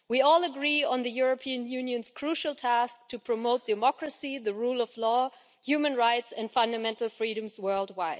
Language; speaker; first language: English; non-native, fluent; German